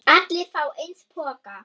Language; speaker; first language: Icelandic; non-native, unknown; German